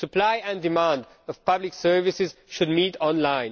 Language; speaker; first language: English; non-native, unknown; Romanian